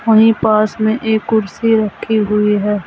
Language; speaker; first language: Hindi; native; Hindi